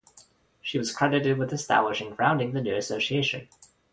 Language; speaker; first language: English; non-native, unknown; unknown